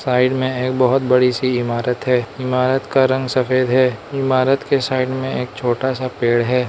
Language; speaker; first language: Hindi; non-native, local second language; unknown